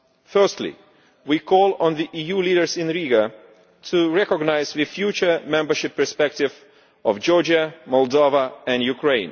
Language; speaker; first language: English; non-native, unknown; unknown